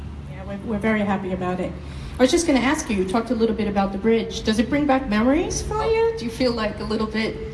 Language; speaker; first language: English; native; English